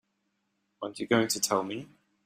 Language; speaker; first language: English; native; English